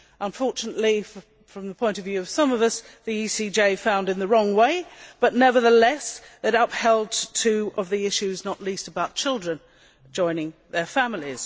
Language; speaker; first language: English; native; English